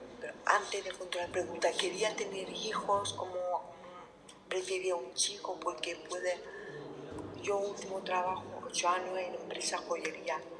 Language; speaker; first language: Spanish; non-native, learner; Lithuanian